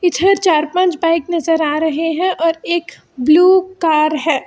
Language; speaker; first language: Hindi; non-native, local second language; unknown